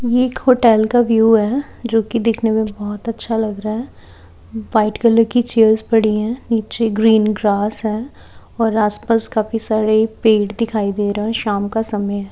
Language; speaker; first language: Hindi; native; Hindi